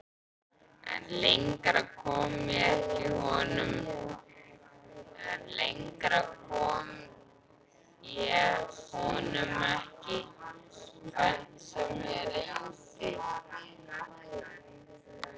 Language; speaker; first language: Icelandic; native; Icelandic